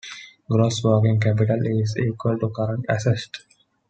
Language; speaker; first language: English; non-native, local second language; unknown